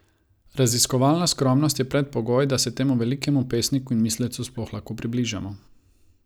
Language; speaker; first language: Slovenian; non-native, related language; Croatian